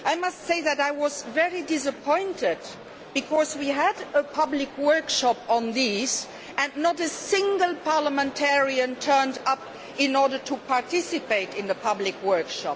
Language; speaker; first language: English; non-native, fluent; Luxembourgish